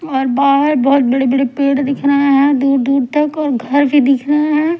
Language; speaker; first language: Hindi; non-native, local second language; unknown